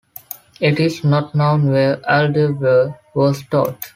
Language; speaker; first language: English; non-native, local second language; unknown